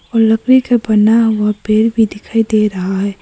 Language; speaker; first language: Hindi; early bilingual, other home language; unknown